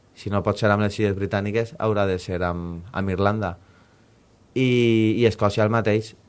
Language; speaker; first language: Catalan; native; Catalan